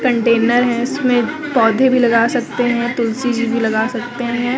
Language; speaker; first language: Hindi; native; Hindi